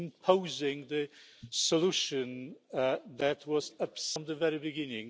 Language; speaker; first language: English; non-native, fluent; Polish